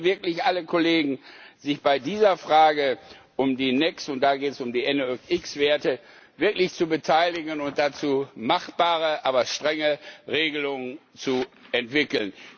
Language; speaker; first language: German; non-native, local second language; Luxembourgish